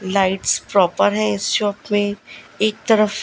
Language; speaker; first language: Hindi; non-native, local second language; Gujarati